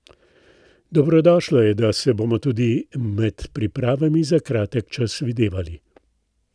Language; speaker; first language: Slovenian; native; Slovenian